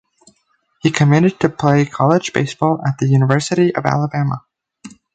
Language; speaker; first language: English; native; English